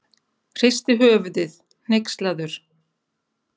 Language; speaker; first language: Icelandic; native; Icelandic